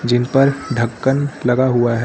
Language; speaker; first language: Hindi; native; Hindi